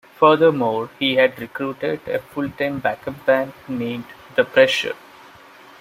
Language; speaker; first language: English; non-native, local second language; Malayalam